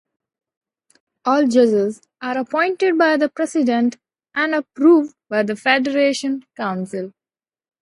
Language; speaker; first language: English; non-native, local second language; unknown